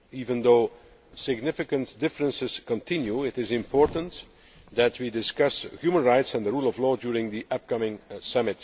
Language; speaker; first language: English; non-native, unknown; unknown